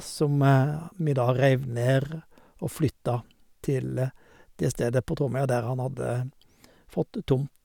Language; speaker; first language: Norwegian; native; Norwegian